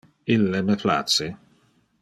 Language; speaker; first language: Interlingua; non-native, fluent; Dutch